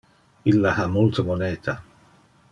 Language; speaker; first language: Interlingua; non-native, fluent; Dutch